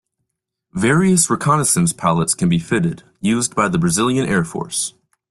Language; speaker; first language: English; native; English